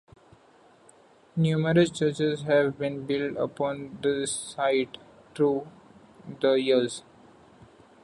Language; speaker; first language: English; non-native, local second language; Marathi